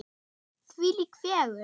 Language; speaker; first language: Icelandic; non-native, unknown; German